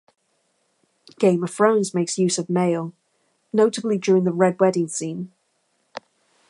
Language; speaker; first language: English; native; English